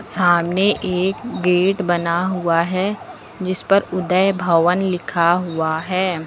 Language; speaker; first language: Hindi; native; Hindi